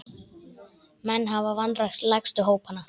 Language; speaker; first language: Icelandic; native; Icelandic